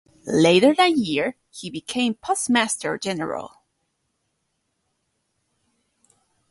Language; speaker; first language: English; non-native, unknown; Spanish